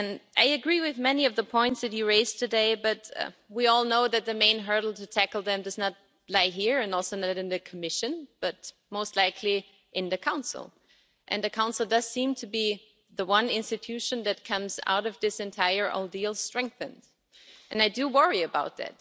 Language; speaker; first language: English; non-native, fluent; German